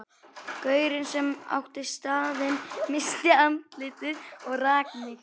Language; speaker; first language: Icelandic; native; Icelandic